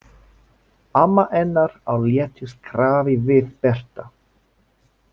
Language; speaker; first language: Icelandic; non-native, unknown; French